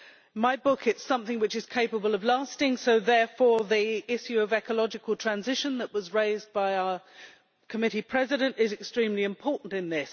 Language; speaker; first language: English; native; English